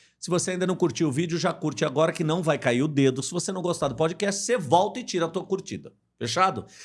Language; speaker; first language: Portuguese; native; Portuguese